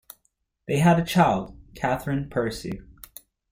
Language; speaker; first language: English; native; English